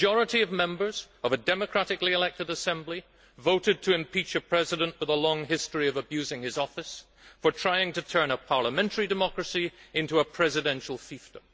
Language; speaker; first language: English; native; English